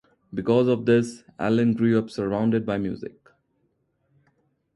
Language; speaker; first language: English; non-native, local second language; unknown